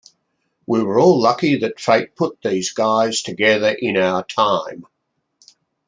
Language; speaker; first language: English; native; English